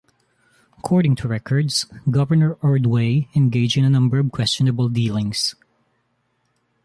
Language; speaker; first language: English; non-native, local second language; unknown